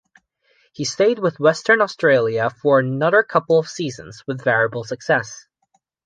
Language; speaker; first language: English; non-native, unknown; Chinese